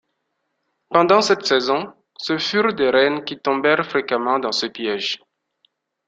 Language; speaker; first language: French; non-native, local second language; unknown